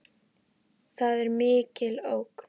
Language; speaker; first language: Icelandic; native; Icelandic